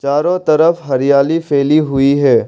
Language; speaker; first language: Hindi; non-native, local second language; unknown